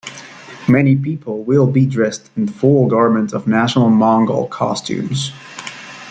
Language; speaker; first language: English; native; English